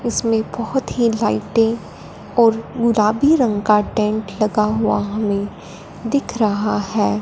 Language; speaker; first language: Hindi; non-native, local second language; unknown